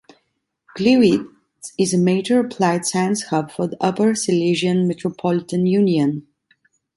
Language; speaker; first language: English; non-native, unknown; Italian